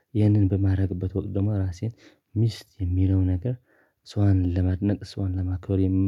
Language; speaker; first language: Amharic; non-native, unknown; Tigrinya